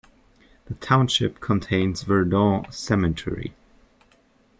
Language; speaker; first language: English; native; English